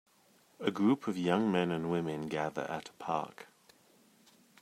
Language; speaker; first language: English; native; English